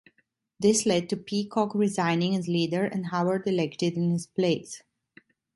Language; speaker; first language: English; non-native, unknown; Italian